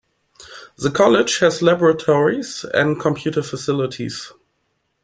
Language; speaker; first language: English; non-native, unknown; German